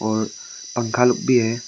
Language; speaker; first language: Hindi; early bilingual, other home language; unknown